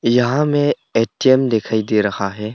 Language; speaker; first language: Hindi; non-native, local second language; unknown